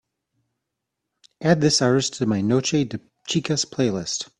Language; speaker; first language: English; native; English